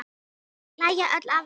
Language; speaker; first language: Icelandic; native; Icelandic